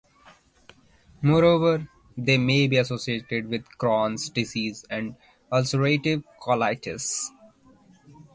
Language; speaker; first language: English; non-native, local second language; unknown